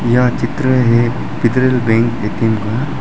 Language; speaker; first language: Hindi; non-native, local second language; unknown